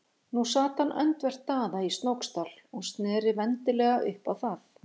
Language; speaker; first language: Icelandic; native; Icelandic